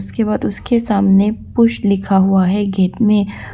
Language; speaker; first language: Hindi; non-native, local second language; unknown